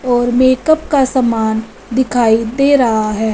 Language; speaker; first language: Hindi; non-native, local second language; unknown